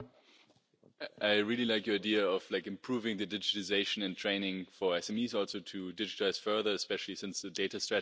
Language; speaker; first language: English; non-native, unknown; German